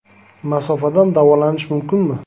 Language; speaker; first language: Uzbek; native; Uzbek